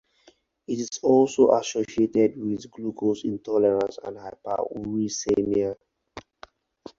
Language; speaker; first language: English; non-native, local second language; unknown